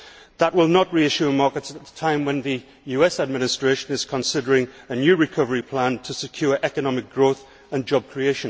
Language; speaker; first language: English; native; English